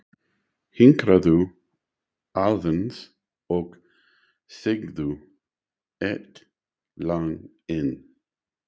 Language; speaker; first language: Icelandic; non-native, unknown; English